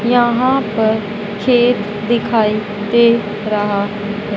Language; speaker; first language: Hindi; native; Hindi